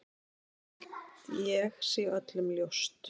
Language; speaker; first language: Icelandic; native; Icelandic